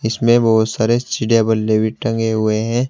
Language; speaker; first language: Hindi; native; Hindi